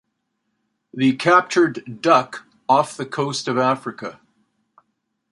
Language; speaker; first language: English; native; English